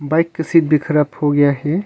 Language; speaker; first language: Hindi; non-native, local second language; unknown